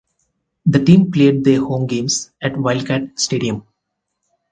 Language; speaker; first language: English; non-native, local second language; Telugu